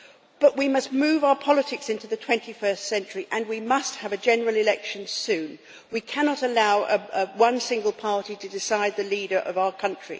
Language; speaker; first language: English; native; English